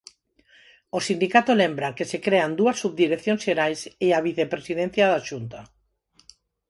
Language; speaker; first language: Galician; non-native, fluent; Spanish